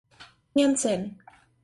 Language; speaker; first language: English; native; English